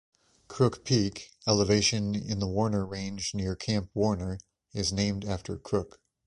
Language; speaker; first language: English; native; English